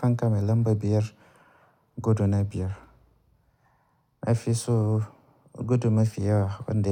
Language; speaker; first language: Hausa; native; Hausa